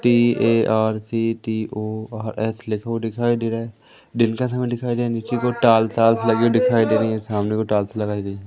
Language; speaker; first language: Hindi; native; Hindi